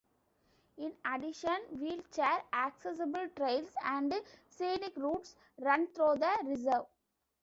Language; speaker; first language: English; non-native, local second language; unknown